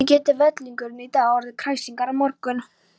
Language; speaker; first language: Icelandic; non-native, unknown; Polish